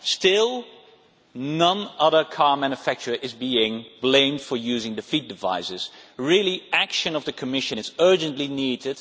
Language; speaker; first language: English; non-native, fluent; Dutch